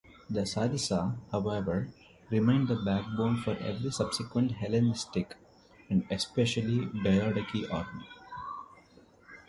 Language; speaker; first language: English; non-native, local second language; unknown